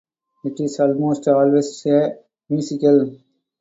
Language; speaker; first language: English; non-native, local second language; Tamil